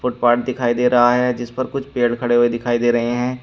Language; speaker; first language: Hindi; native; Hindi